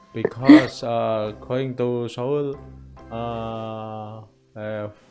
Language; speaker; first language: English; non-native, learner; Indonesian